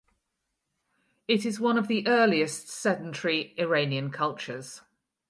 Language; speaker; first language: English; native; English